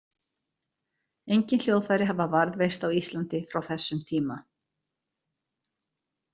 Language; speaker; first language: Icelandic; native; Icelandic